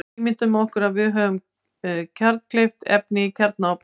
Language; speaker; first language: Icelandic; native; Icelandic